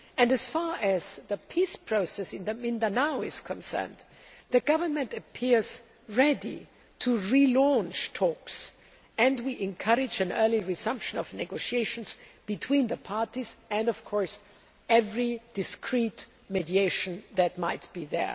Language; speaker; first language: English; non-native, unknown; German